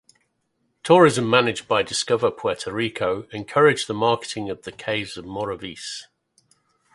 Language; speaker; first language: English; native; English